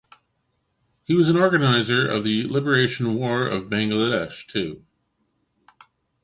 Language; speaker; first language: English; native; English